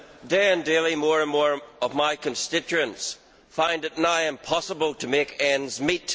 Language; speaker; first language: English; native; English